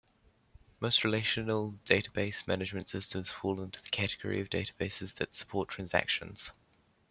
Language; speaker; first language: English; native; English